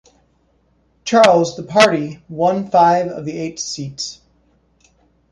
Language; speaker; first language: English; native; English